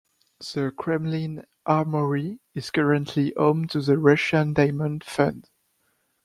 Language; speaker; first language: English; non-native, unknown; French